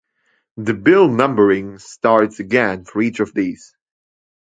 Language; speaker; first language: English; non-native, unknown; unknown